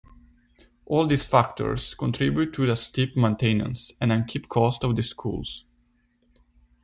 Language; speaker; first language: English; non-native, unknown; Italian